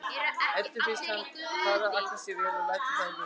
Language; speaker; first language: Icelandic; native; Icelandic